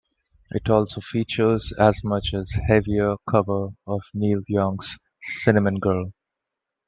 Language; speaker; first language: English; non-native, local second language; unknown